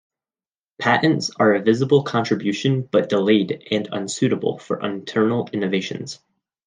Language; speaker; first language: English; native; English